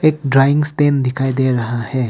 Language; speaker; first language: Hindi; non-native, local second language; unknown